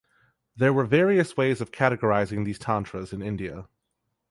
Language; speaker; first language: English; native; English